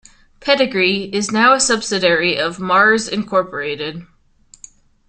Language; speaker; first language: English; native; English